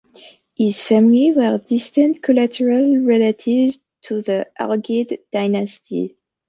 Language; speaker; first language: English; native; English